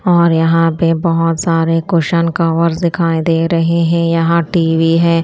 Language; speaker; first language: Hindi; non-native, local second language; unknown